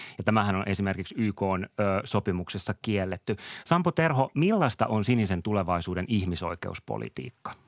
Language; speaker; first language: Finnish; native; Finnish